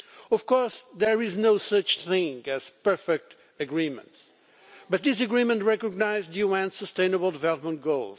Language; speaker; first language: English; non-native, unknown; Portuguese